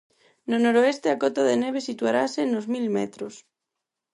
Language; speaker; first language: Galician; non-native, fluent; Spanish